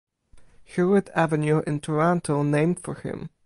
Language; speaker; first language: English; non-native, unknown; Polish